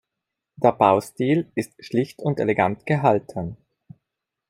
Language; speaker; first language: German; non-native, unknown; Italian